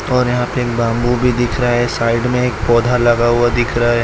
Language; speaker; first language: Hindi; non-native, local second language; Gujarati